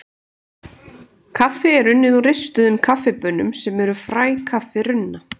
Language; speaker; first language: Icelandic; native; Icelandic